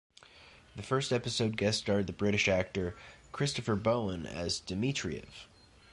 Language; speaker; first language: English; native; English